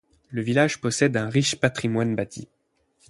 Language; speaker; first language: French; native; French